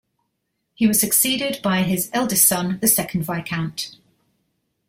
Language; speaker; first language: English; native; English